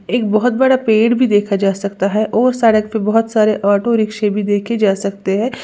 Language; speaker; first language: Hindi; native; Hindi